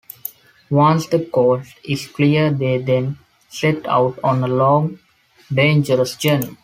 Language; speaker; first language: English; non-native, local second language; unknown